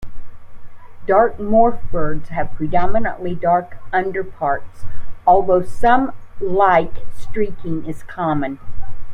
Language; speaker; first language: English; native; English